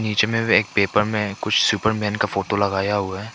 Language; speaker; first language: Hindi; non-native, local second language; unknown